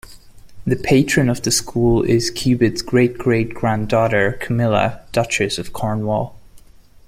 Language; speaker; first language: English; non-native, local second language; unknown